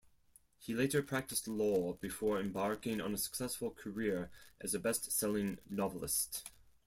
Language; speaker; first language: English; non-native, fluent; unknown